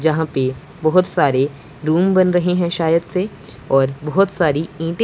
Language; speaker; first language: Hindi; non-native, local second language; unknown